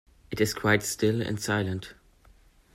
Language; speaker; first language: English; non-native, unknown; German